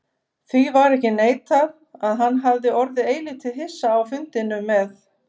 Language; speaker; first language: Icelandic; native; Icelandic